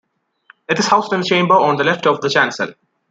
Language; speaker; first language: English; non-native, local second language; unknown